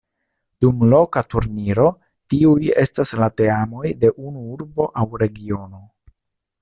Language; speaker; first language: Esperanto; non-native, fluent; Italian